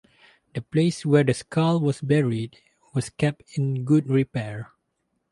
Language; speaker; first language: English; non-native, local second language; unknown